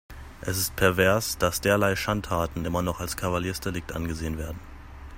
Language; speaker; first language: German; native; German